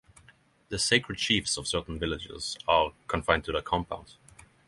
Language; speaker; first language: English; non-native, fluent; Norwegian